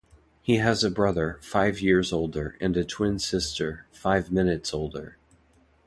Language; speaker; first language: English; native; English